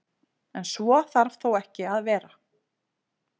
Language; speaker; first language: Icelandic; native; Icelandic